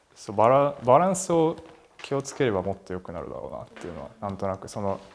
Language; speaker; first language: Japanese; native; Japanese